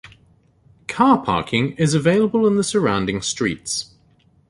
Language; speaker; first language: English; native; English